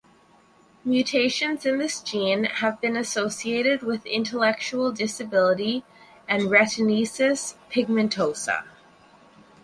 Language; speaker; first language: English; native; English